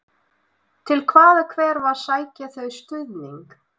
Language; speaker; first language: Icelandic; non-native, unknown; Russian